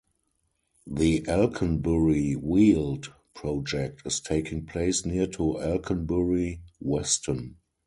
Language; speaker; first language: English; non-native, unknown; German